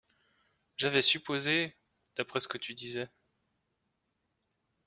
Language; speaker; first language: French; native; French